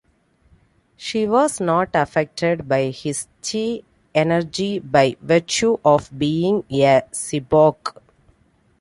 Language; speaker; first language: English; non-native, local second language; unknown